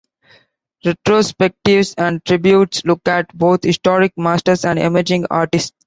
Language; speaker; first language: English; non-native, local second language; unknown